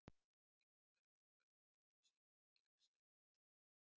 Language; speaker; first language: Icelandic; native; Icelandic